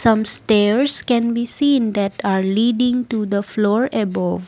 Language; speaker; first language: English; non-native, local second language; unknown